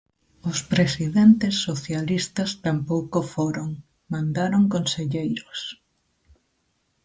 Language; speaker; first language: Galician; native; Galician